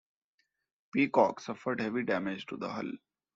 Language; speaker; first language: English; non-native, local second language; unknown